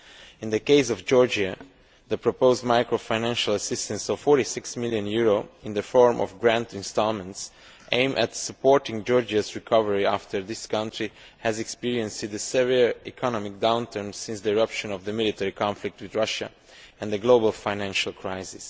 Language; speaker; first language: English; non-native, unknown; Romanian